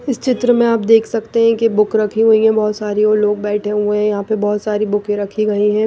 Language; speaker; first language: Hindi; non-native, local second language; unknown